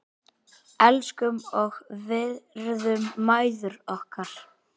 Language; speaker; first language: Icelandic; native; Icelandic